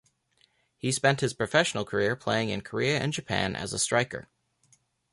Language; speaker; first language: English; native; English